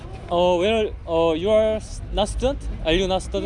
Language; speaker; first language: English; non-native, learner; Korean